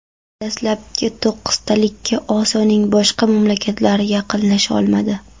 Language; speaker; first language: Uzbek; non-native, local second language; Kara-Kalpak